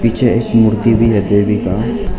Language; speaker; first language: Hindi; non-native, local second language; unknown